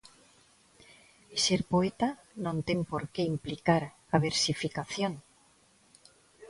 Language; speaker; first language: Galician; non-native, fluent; Spanish